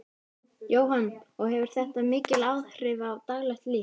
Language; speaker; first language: Icelandic; native; Icelandic